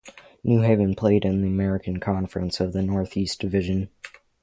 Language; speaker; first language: English; native; English